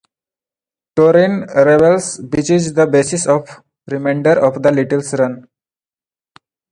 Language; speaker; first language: English; non-native, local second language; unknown